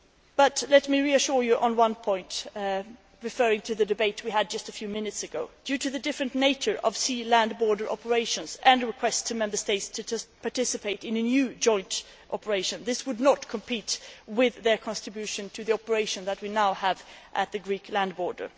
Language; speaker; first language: English; non-native, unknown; Swedish